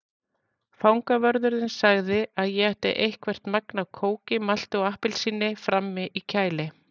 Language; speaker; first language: Icelandic; native; Icelandic